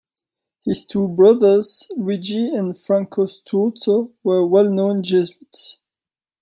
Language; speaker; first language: English; non-native, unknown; French